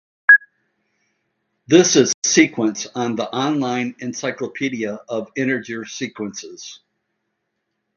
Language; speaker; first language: English; native; English